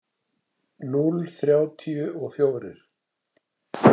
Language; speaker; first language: Icelandic; native; Icelandic